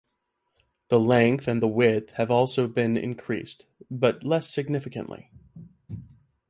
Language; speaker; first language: English; native; English